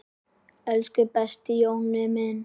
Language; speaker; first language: Icelandic; native; Icelandic